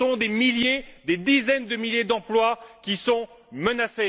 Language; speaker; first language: French; native; French